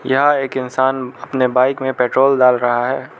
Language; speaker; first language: Hindi; non-native, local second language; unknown